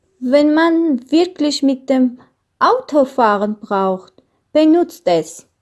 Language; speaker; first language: German; non-native, learner; Armenian